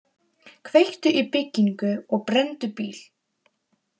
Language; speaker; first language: Icelandic; non-native, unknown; Polish